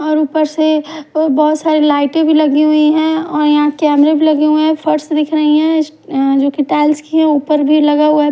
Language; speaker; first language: Hindi; non-native, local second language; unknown